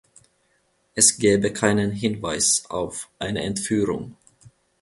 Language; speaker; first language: German; non-native, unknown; Finnish